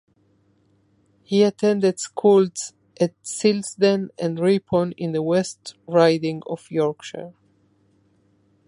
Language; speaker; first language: English; non-native, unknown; Spanish